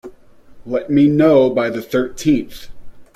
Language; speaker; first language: English; native; English